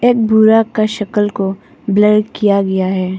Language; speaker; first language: Hindi; non-native, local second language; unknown